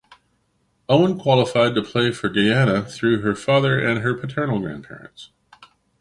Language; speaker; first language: English; native; English